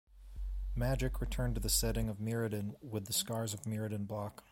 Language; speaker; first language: English; native; English